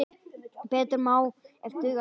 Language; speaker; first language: Icelandic; native; Icelandic